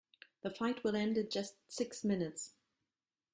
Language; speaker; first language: English; non-native, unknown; German